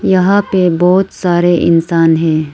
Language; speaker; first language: Hindi; non-native, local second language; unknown